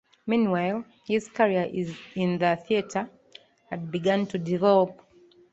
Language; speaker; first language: English; non-native, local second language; Ganda